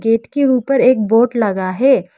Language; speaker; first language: Hindi; non-native, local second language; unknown